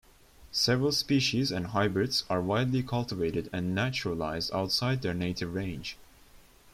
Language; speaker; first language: English; non-native, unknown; Turkish